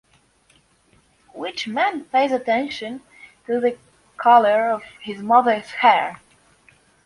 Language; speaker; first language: English; non-native, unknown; Polish